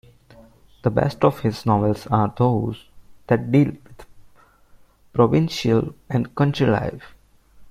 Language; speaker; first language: English; non-native, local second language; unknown